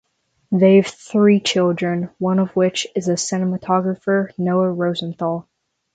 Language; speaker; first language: English; native; English